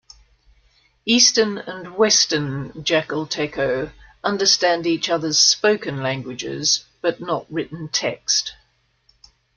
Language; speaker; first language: English; native; English